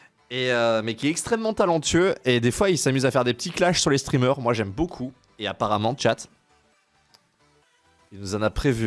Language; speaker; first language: French; native; French